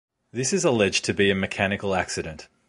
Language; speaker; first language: English; native; English